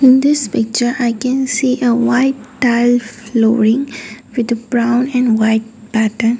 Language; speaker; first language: English; non-native, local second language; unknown